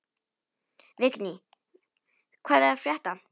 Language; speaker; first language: Icelandic; non-native, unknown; Polish